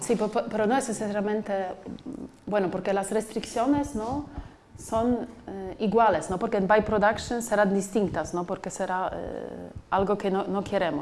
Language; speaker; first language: Spanish; non-native, fluent; Polish